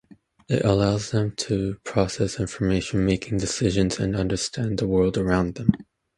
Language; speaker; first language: English; native; English